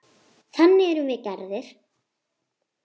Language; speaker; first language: Icelandic; native; Icelandic